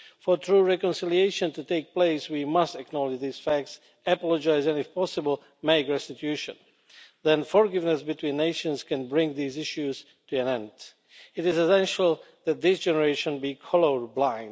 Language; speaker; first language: English; non-native, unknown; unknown